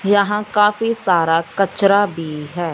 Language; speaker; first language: Hindi; non-native, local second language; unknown